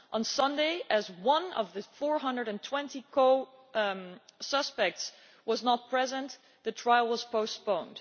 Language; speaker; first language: English; non-native, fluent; Dutch